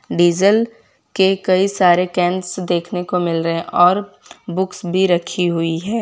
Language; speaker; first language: Hindi; non-native, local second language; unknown